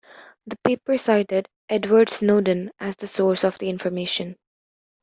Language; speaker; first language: English; native; English